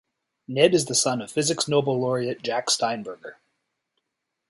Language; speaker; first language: English; native; English